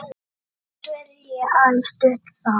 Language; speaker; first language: Icelandic; native; Icelandic